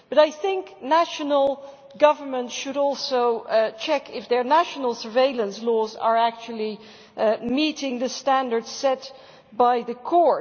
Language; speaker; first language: English; non-native, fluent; Dutch